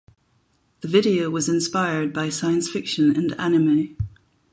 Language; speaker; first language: English; non-native, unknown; German